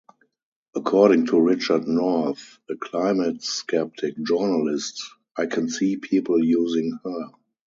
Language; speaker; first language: English; non-native, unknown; German